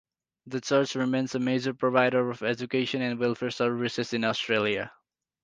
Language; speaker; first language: English; non-native, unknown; Nepali